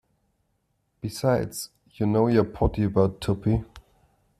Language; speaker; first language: English; non-native, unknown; German